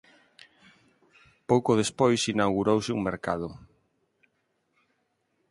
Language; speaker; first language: Galician; non-native, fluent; Spanish